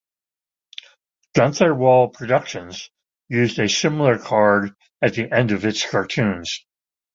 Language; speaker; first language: English; native; English